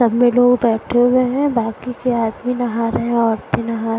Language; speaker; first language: Hindi; non-native, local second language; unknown